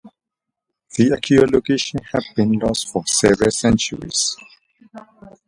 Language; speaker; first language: English; native; English